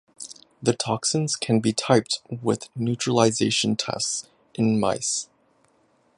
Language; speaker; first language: English; native; English